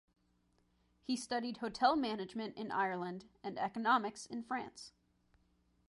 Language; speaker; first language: English; native; English